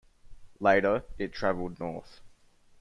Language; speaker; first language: English; native; English